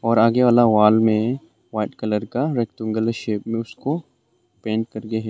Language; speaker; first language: Hindi; non-native, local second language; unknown